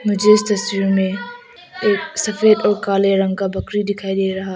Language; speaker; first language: Hindi; non-native, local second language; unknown